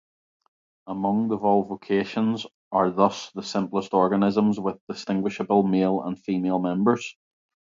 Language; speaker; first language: English; native; English